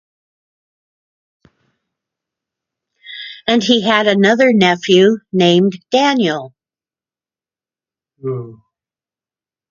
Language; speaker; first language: English; native; English